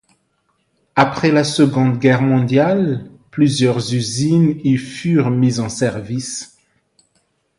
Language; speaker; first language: French; non-native, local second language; Malagasy